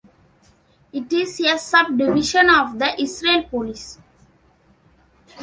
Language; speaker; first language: English; non-native, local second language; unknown